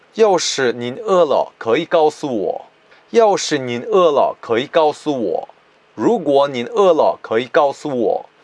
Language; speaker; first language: Chinese; non-native, fluent; Korean